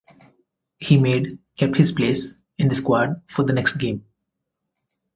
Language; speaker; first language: English; non-native, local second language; Telugu